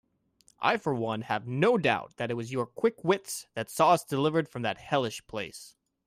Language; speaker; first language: English; native; English